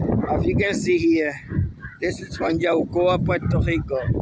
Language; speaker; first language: English; non-native, fluent; Spanish